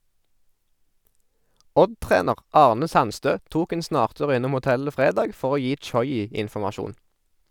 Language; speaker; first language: Norwegian; native; Norwegian